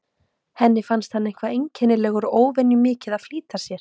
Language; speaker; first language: Icelandic; native; Icelandic